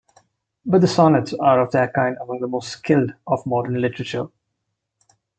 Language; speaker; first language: English; non-native, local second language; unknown